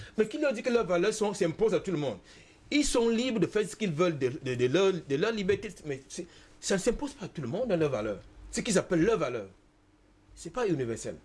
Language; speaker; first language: French; non-native, local second language; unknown